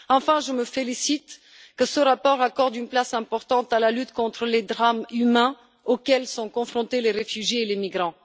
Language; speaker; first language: French; non-native, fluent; Bulgarian